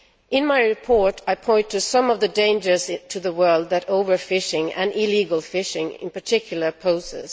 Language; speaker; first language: English; non-native, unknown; Swedish